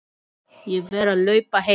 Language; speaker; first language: Icelandic; non-native, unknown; Filipino